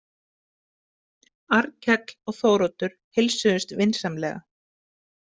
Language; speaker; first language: Icelandic; native; Icelandic